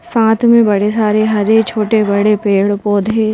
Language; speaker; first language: Hindi; native; Hindi